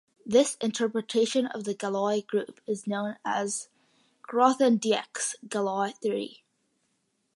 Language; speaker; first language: English; early bilingual, other home language; Malayalam